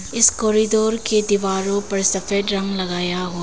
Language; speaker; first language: Hindi; non-native, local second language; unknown